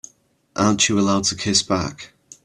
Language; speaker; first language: English; native; English